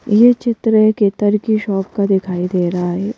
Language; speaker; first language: Hindi; native; Hindi